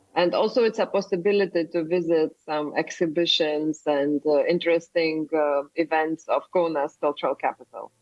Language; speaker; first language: English; non-native, fluent; Lithuanian